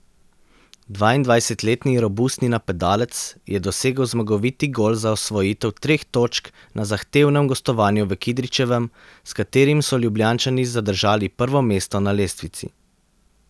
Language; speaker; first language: Slovenian; native; Slovenian